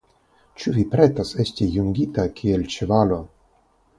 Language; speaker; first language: Esperanto; non-native, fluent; Russian